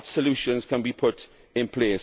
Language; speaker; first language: English; native; English